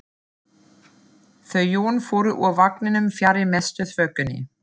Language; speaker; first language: Icelandic; non-native, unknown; German